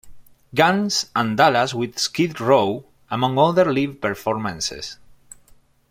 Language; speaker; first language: English; non-native, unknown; Spanish